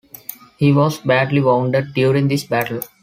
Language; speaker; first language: English; non-native, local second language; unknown